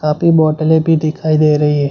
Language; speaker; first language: Hindi; non-native, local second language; Gujarati